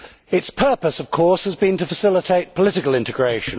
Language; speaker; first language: English; native; English